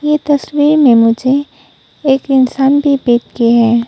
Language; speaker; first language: Hindi; non-native, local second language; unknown